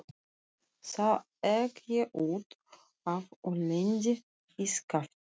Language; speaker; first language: Icelandic; non-native, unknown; Russian